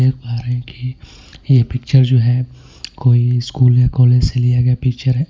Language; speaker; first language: Hindi; non-native, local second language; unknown